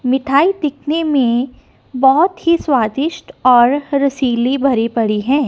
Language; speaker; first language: Hindi; non-native, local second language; Punjabi